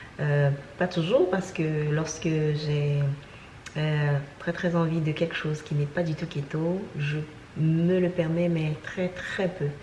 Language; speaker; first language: French; non-native, local second language; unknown